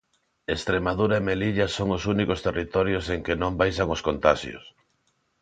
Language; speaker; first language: Galician; non-native, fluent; Spanish